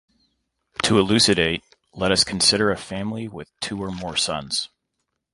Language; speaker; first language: English; native; English